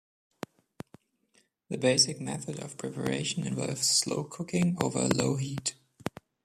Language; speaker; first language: English; non-native, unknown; German